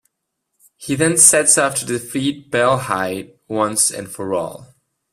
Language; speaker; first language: English; non-native, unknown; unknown